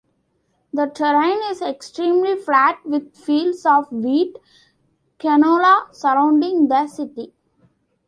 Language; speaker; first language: English; non-native, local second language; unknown